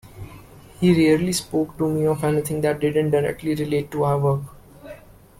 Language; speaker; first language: English; non-native, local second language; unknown